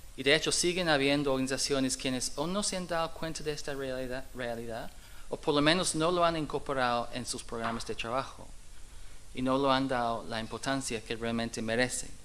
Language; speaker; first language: Spanish; non-native, fluent; English